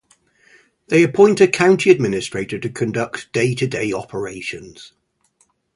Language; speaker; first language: English; native; English